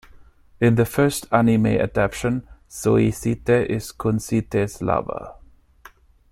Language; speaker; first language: English; non-native, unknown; German